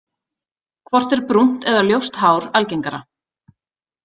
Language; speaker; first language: Icelandic; native; Icelandic